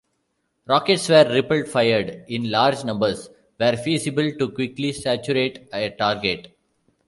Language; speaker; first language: English; non-native, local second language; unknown